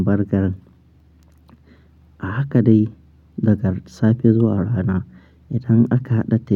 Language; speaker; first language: Hausa; non-native, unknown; Akan